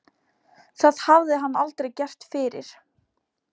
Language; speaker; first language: Icelandic; non-native, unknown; Polish